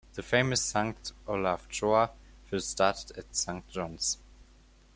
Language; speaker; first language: English; non-native, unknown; German